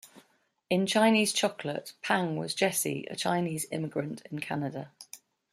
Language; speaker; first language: English; native; English